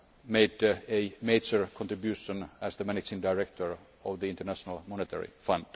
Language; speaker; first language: English; non-native, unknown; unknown